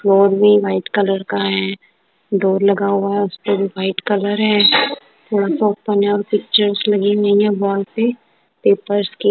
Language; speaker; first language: Hindi; non-native, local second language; Punjabi